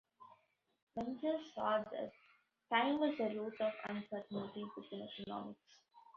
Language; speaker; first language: English; non-native, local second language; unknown